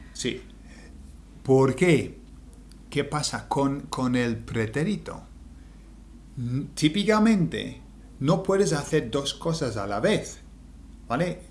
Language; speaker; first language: Spanish; native; Spanish